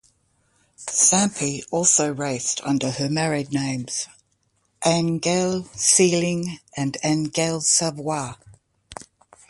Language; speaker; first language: English; native; English